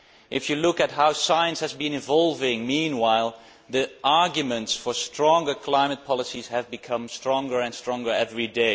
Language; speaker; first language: English; non-native, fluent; Dutch